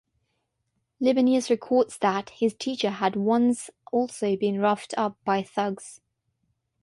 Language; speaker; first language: English; non-native, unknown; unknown